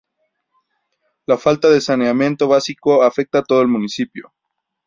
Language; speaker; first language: Spanish; native; Spanish